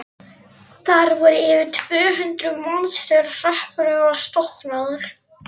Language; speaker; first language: Icelandic; non-native, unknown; Polish